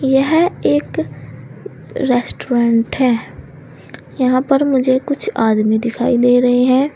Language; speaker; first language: Hindi; native; Hindi